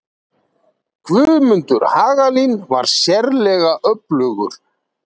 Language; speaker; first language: Icelandic; native; Icelandic